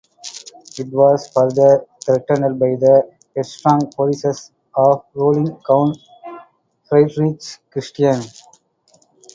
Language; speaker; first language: English; non-native, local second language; Tamil